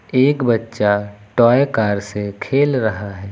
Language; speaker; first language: Hindi; native; Hindi